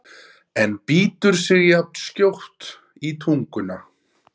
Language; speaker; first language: Icelandic; native; Icelandic